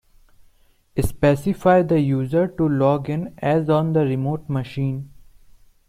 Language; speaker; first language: English; non-native, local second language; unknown